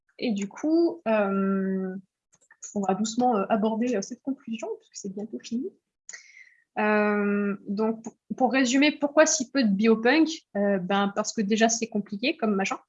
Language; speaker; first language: French; early bilingual, heritage; French